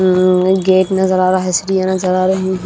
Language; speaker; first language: Hindi; non-native, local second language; Punjabi